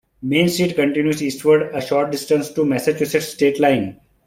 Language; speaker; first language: English; non-native, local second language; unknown